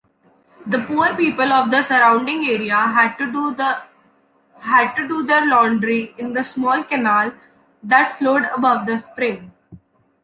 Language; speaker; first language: English; non-native, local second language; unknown